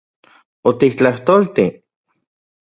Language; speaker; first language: Central Puebla Nahuatl; non-native, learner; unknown